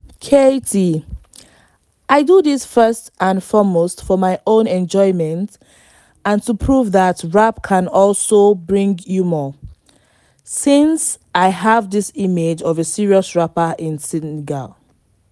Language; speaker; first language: English; non-native, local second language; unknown